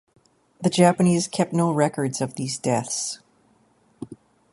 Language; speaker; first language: English; native; English